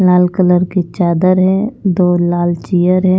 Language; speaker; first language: Hindi; non-native, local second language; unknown